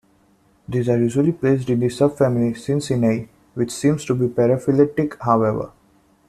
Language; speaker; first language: English; non-native, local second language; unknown